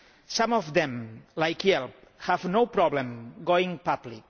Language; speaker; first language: English; non-native, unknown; Catalan